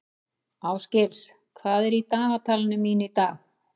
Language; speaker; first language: Icelandic; native; Icelandic